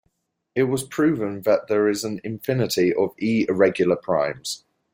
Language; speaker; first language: English; native; English